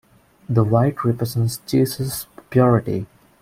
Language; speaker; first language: English; non-native, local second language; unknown